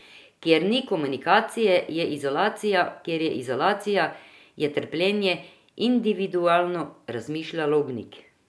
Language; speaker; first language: Slovenian; non-native, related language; Croatian